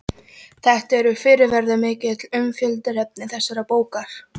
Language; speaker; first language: Icelandic; non-native, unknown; Polish